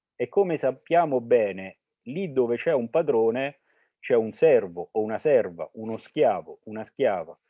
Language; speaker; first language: Italian; early bilingual, other home language; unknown